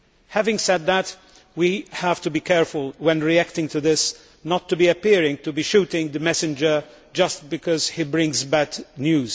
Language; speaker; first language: English; non-native, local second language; Maltese